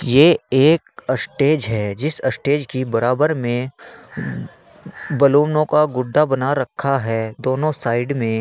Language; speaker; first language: Hindi; native; Hindi